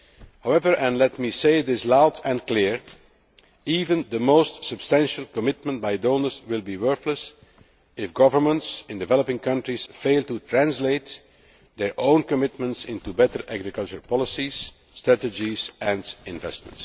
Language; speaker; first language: English; non-native, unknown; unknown